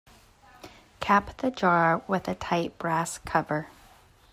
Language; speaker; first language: English; native; English